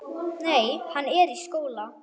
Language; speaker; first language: Icelandic; non-native, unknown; German